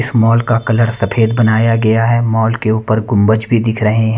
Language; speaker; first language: Hindi; non-native, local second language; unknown